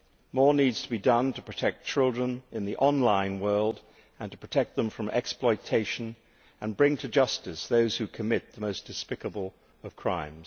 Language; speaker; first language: English; native; English